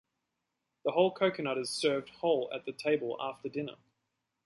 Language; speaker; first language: English; native; English